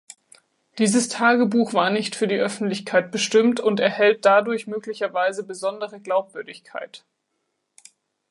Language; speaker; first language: German; native; German